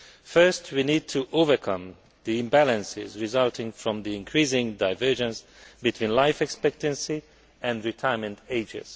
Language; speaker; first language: English; non-native, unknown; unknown